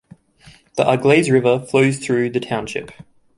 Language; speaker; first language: English; native; English